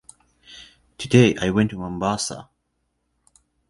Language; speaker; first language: English; non-native, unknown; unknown